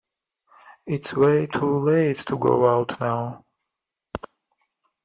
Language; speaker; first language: English; native; English